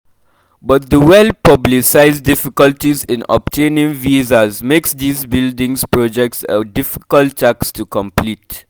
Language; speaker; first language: English; non-native, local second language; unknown